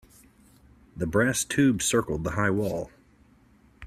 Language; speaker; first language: English; native; English